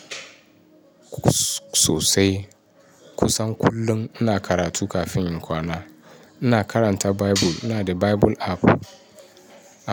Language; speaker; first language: Hausa; non-native, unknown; Yoruba